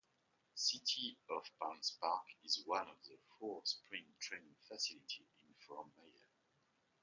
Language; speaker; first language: English; non-native, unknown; French